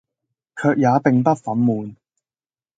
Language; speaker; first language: Cantonese; native; Cantonese